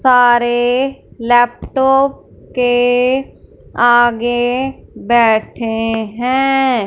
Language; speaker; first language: Hindi; non-native, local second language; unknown